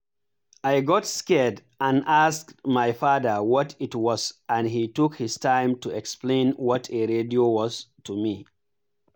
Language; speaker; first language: English; non-native, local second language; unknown